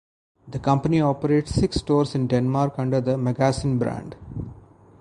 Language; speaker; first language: English; non-native, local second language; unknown